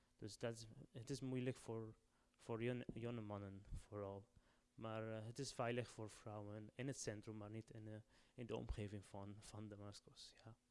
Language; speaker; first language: Dutch; non-native, fluent; Arabic